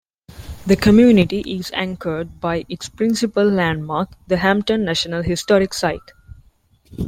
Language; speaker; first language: English; non-native, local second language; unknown